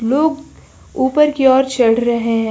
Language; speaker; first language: Hindi; native; Hindi